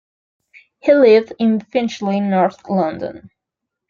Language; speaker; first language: English; non-native, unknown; Spanish